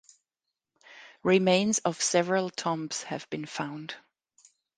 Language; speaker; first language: English; non-native, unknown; German